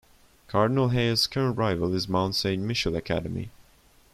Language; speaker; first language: English; non-native, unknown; Turkish